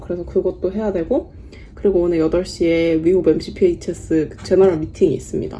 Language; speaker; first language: Korean; early bilingual, heritage; Korean